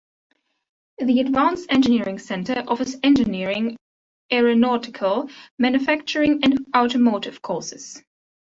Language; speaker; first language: English; non-native, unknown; German